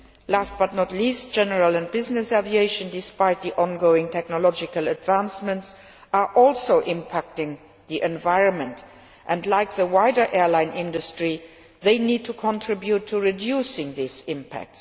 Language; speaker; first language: English; non-native, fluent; Luxembourgish